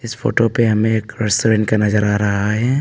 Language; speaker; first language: Hindi; non-native, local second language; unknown